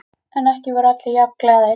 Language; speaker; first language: Icelandic; native; Icelandic